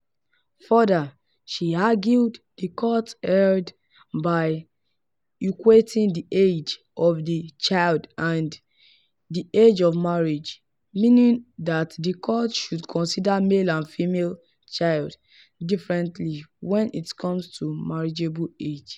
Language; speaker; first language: English; non-native, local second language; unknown